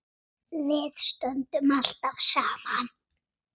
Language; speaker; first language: Icelandic; native; Icelandic